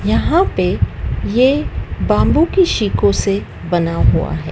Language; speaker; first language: Hindi; native; Hindi